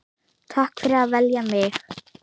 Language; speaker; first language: Icelandic; native; Icelandic